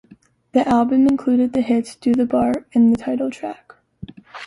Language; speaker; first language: English; native; English